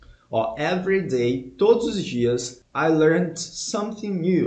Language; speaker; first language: English; non-native, fluent; Portuguese